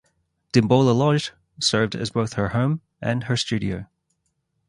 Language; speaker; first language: English; native; English